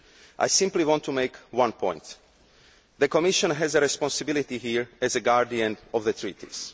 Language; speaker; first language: English; non-native, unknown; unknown